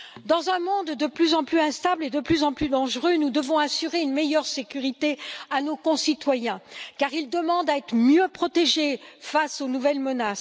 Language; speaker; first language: French; native; French